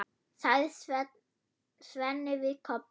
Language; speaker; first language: Icelandic; non-native, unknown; German